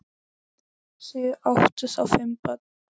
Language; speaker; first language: Icelandic; native; Icelandic